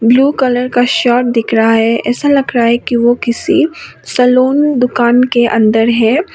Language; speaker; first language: Hindi; non-native, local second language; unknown